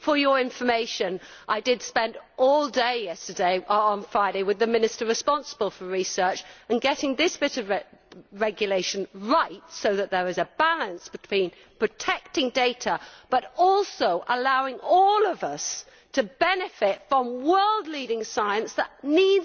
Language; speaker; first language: English; native; English